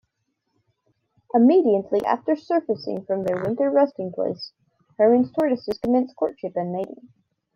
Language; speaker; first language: English; native; English